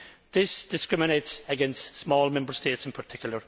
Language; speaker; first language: English; native; English